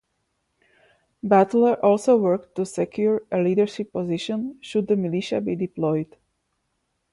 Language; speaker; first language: English; non-native, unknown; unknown